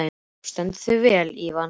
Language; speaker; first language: Icelandic; native; Icelandic